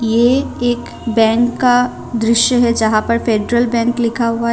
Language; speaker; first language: Hindi; non-native, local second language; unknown